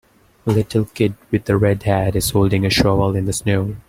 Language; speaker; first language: English; non-native, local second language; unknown